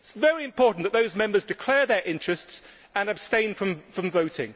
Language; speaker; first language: English; native; English